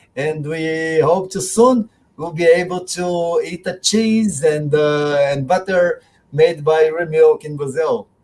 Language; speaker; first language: English; non-native, fluent; Portuguese